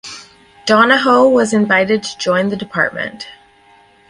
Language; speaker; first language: English; native; English